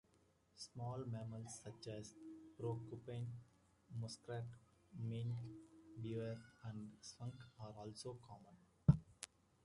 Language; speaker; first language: English; native; English